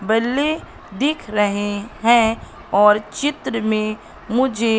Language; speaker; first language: Hindi; native; Hindi